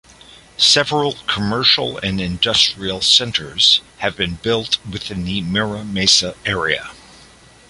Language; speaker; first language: English; native; English